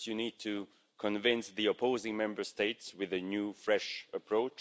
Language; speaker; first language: English; non-native, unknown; Hungarian